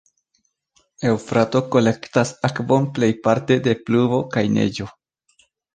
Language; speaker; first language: Esperanto; non-native, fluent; Spanish